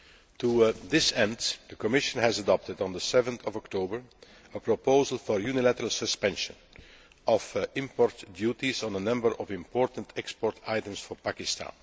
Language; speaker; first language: English; non-native, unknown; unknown